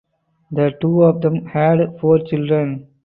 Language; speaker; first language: English; non-native, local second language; Tamil